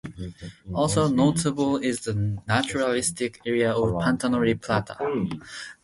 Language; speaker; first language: English; non-native, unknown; Japanese